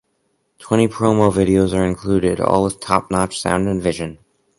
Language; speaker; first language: English; native; English